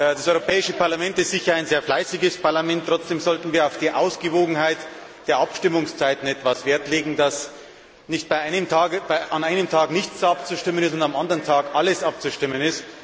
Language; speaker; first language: German; native; German